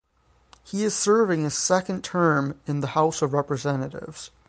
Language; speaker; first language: English; native; English